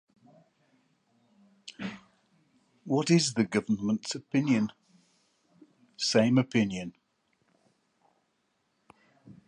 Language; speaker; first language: English; native; English